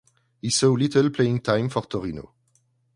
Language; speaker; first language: English; non-native, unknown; French